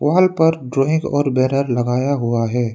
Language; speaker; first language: Hindi; non-native, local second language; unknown